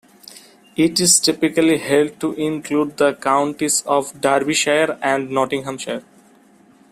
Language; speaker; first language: English; non-native, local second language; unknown